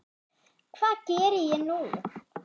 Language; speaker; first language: Icelandic; non-native, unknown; German